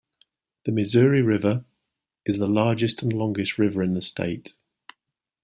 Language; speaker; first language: English; native; English